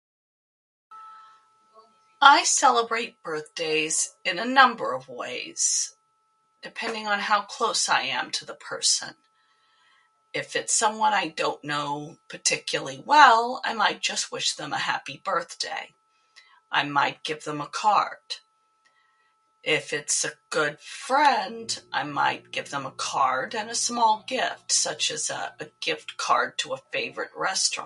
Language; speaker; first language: English; native; English